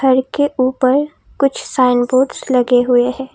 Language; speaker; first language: Hindi; non-native, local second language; Assamese